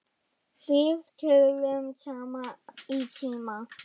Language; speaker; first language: Icelandic; non-native, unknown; German